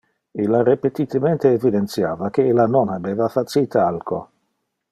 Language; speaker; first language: Interlingua; non-native, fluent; Dutch